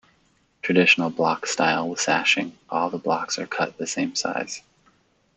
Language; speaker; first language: English; native; English